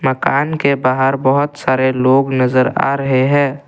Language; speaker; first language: Hindi; non-native, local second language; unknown